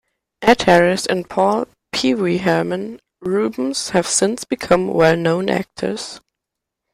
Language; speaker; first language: English; non-native, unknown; German